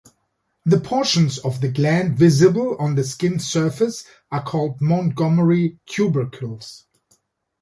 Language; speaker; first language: English; native; English